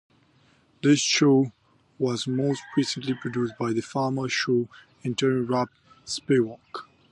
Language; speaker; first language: English; non-native, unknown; Pashto